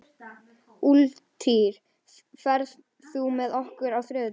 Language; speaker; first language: Icelandic; native; Icelandic